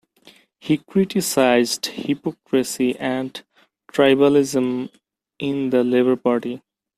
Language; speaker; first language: English; non-native, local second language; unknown